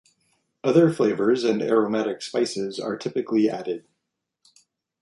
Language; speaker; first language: English; native; English